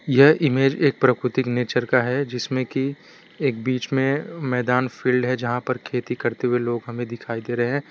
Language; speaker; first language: Hindi; non-native, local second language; Gujarati